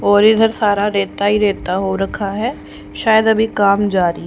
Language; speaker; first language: Hindi; native; Hindi